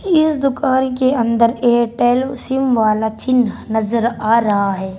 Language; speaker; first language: Hindi; native; Hindi